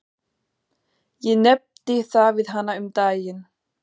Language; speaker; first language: Icelandic; non-native, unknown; German